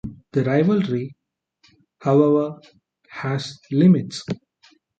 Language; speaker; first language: English; non-native, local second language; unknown